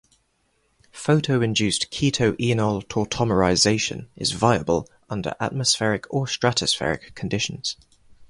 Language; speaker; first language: English; non-native, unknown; Spanish